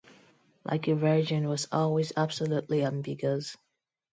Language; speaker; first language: English; non-native, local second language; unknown